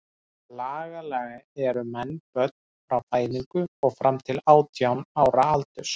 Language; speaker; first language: Icelandic; native; Icelandic